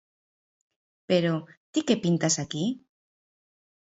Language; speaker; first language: Galician; native; Galician